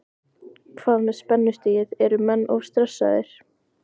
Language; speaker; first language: Icelandic; native; Icelandic